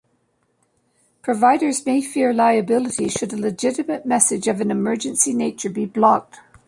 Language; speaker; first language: English; native; English